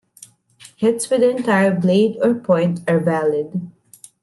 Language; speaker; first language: English; non-native, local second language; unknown